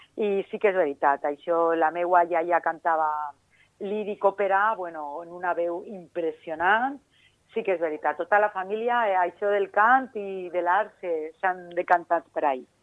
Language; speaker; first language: Catalan; non-native, local second language; Spanish